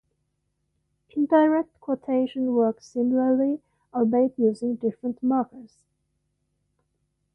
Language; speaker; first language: English; non-native, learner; Finnish